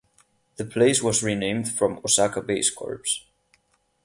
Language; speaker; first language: English; non-native, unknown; Catalan